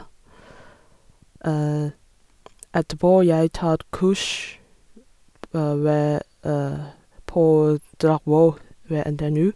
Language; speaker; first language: Norwegian; non-native, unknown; Chinese